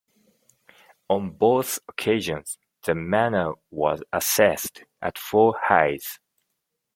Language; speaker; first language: English; non-native, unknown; Japanese